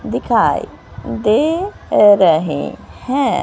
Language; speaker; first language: Hindi; native; Hindi